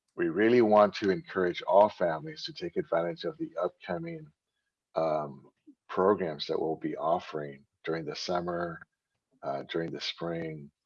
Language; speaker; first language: English; native; English